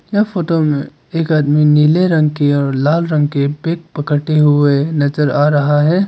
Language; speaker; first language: Hindi; non-native, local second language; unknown